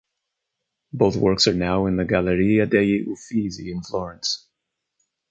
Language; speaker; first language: English; native; English